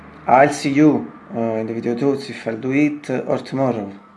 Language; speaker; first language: English; non-native, learner; Italian